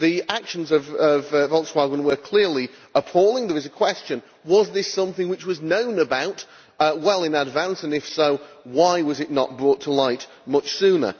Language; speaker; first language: English; native; English